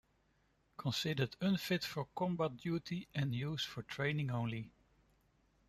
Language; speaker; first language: English; non-native, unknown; Dutch